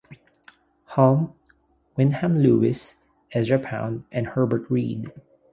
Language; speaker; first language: English; non-native, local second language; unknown